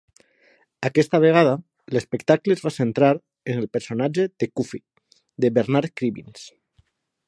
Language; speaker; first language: Catalan; non-native, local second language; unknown